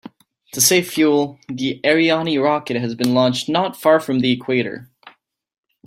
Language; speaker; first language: English; native; English